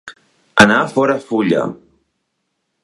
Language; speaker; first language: Catalan; non-native, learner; Spanish